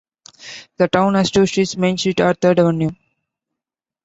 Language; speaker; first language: English; non-native, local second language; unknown